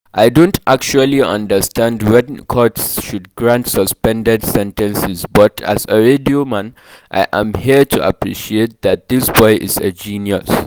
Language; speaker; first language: English; non-native, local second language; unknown